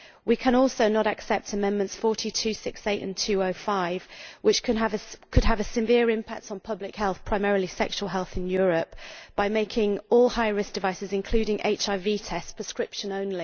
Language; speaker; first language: English; native; English